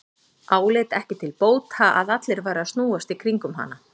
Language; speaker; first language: Icelandic; native; Icelandic